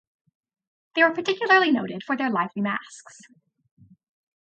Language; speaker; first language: English; native; English